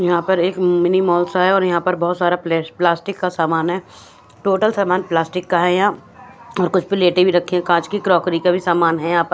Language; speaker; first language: Hindi; non-native, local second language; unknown